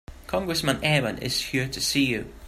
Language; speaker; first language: English; native; English